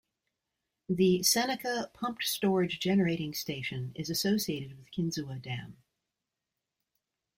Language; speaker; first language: English; native; English